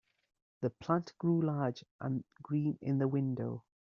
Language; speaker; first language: English; native; English